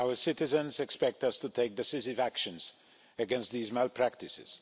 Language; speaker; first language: English; non-native, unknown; Polish